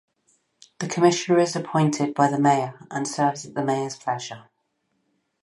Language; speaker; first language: English; native; English